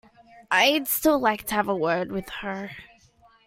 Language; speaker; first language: English; native; English